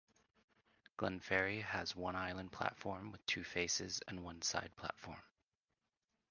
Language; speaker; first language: English; native; English